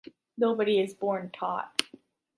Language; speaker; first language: English; native; English